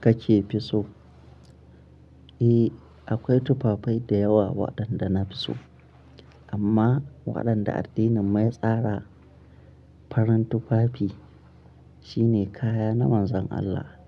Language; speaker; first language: Hausa; non-native, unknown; Akan